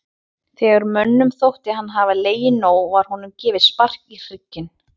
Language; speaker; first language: Icelandic; native; Icelandic